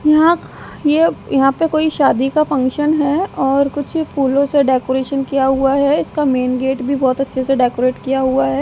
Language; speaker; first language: Hindi; native; Hindi